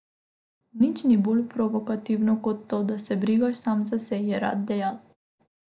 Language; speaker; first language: Slovenian; non-native, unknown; Macedonian